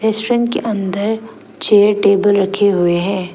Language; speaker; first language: Hindi; non-native, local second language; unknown